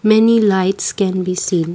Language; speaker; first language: English; non-native, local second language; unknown